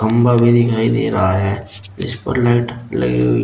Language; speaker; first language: Hindi; native; Hindi